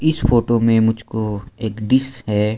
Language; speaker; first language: Hindi; non-native, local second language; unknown